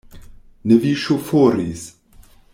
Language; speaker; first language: Esperanto; non-native, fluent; German